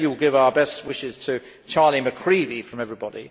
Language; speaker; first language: English; native; English